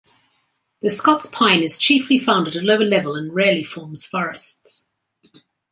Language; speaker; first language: English; native; English